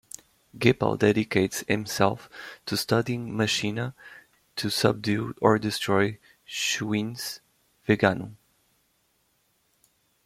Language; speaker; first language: English; native; English